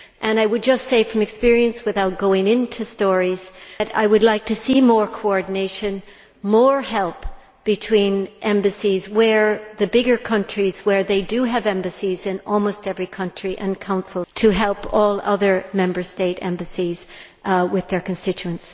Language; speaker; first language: English; native; English